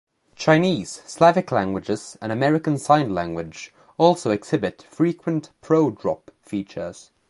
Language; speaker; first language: English; native; English